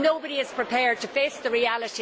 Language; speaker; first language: English; native; English